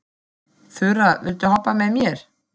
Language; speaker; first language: Icelandic; non-native, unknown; German